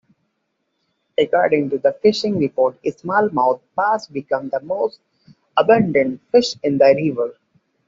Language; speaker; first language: English; non-native, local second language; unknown